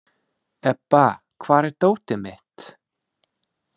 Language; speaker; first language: Icelandic; non-native, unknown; English